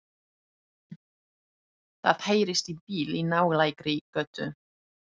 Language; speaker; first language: Icelandic; non-native, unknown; Polish